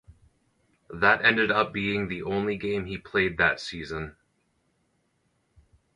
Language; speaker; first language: English; native; English